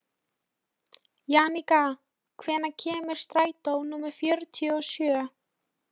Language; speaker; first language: Icelandic; non-native, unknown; Polish